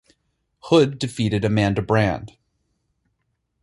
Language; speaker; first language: English; native; English